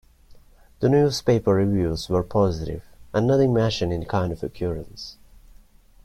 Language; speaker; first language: English; non-native, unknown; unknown